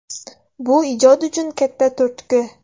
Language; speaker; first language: Uzbek; non-native, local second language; Russian